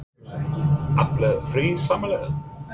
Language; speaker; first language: Icelandic; non-native, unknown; English